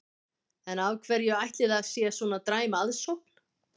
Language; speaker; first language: Icelandic; native; Icelandic